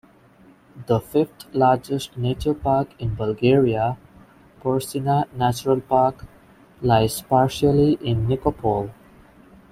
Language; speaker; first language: English; non-native, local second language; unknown